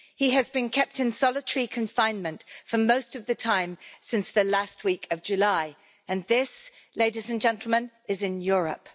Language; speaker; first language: English; native; English